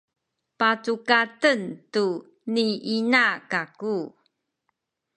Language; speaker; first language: Sakizaya; non-native, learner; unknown